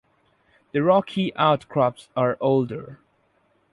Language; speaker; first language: English; non-native, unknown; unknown